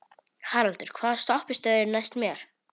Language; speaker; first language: Icelandic; non-native, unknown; Polish